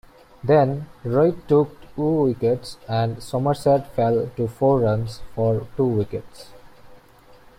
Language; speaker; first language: English; non-native, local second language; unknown